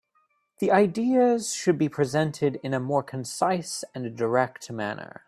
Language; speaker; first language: English; native; English